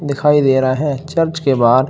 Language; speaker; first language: Hindi; native; Hindi